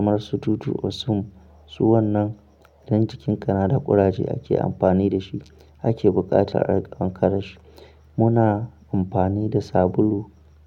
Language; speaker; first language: Hausa; non-native, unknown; Akan